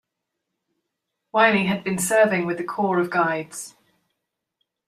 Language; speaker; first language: English; native; English